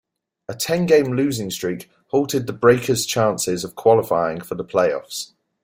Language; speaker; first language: English; native; English